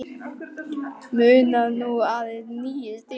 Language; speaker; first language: Icelandic; native; Icelandic